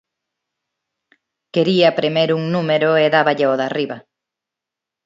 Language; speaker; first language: Galician; non-native, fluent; Spanish